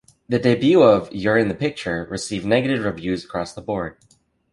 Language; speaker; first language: English; native; English